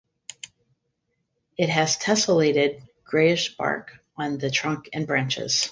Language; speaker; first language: English; native; English